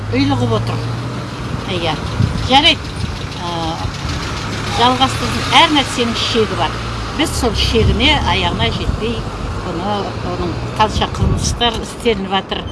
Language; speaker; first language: Kazakh; native; Kazakh